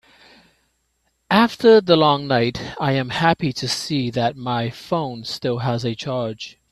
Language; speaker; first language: English; non-native, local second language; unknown